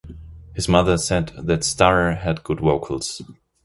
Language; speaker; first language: English; non-native, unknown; German